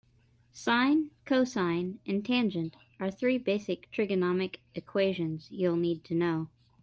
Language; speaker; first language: English; native; English